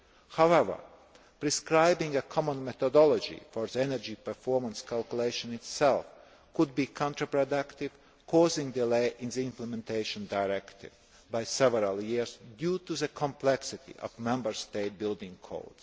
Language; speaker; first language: English; non-native, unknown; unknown